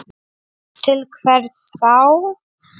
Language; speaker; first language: Icelandic; non-native, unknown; Polish